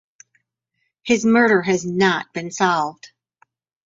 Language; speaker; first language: English; native; English